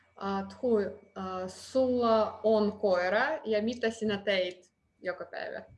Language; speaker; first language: Finnish; non-native, learner; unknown